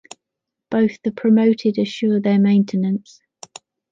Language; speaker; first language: English; native; English